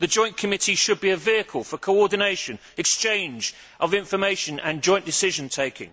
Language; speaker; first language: English; native; English